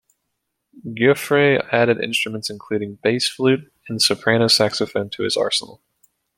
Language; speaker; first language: English; native; English